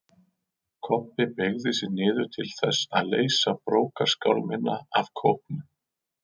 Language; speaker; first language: Icelandic; native; Icelandic